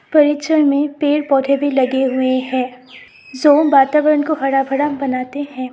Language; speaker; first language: Hindi; non-native, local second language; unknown